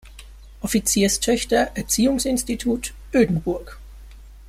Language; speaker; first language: German; native; German